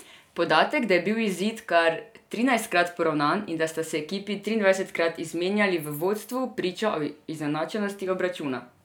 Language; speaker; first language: Slovenian; non-native, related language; Serbian